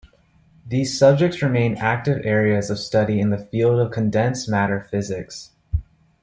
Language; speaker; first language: English; native; English